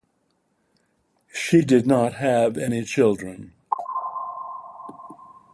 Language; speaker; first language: English; native; English